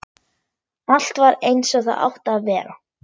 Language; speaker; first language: Icelandic; non-native, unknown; German